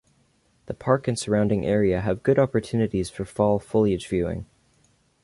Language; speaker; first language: English; native; English